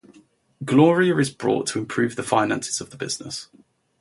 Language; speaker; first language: English; native; English